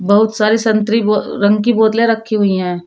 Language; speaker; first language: Hindi; native; Hindi